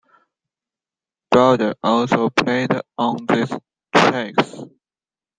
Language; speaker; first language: English; non-native, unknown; Chinese